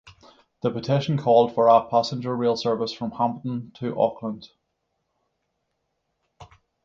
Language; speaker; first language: English; native; English